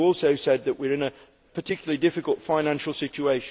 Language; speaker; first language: English; native; English